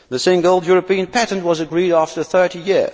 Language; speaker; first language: English; non-native, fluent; Dutch